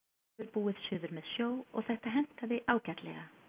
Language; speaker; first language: Icelandic; native; Icelandic